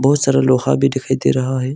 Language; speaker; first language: Hindi; early bilingual, other home language; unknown